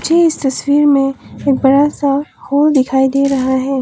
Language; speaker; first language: Hindi; non-native, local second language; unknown